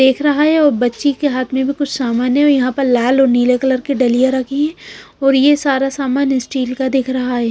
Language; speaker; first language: Hindi; non-native, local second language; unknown